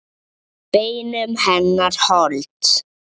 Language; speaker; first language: Icelandic; native; Icelandic